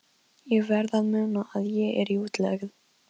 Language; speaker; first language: Icelandic; non-native, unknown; Polish